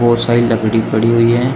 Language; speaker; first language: Hindi; native; Hindi